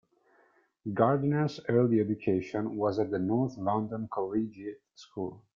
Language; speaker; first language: English; non-native, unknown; Italian